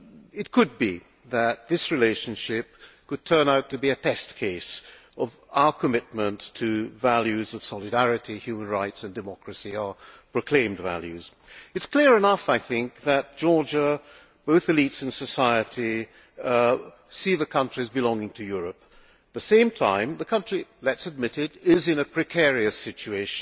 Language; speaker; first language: English; non-native, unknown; Hungarian